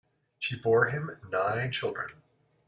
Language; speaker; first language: English; native; English